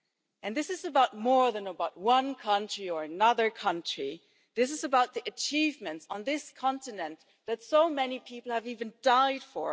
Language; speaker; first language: English; non-native, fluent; German